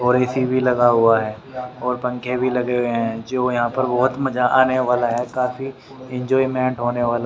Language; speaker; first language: Hindi; native; Hindi